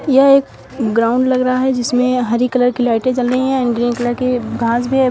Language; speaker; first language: Hindi; native; Hindi